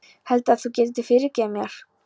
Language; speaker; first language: Icelandic; non-native, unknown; Polish